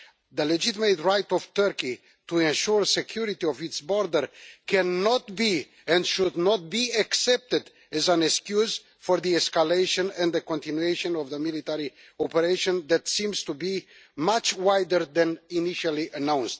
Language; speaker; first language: English; non-native, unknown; Romanian